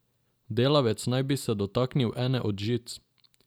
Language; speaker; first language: Slovenian; non-native, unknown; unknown